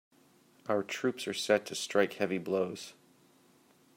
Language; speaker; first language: English; native; English